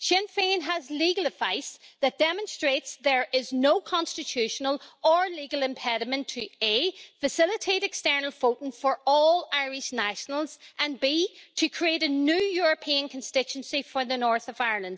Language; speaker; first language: English; native; English